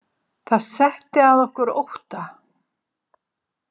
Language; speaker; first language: Icelandic; native; Icelandic